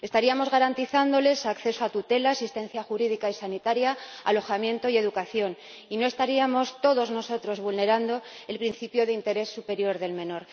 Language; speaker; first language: Spanish; native; Spanish